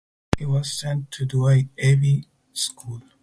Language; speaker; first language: English; non-native, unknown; Spanish